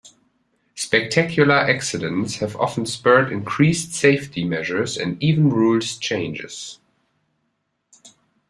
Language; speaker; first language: English; non-native, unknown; German